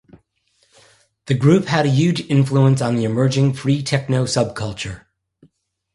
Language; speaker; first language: English; native; English